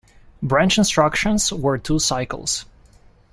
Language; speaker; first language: English; non-native, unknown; Russian